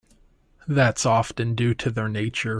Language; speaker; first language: English; native; English